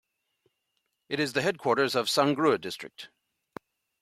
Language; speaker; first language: English; native; English